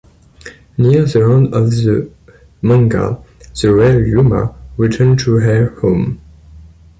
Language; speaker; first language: English; non-native, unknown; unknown